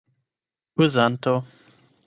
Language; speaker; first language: Esperanto; non-native, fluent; German